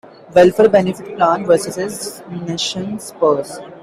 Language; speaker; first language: English; non-native, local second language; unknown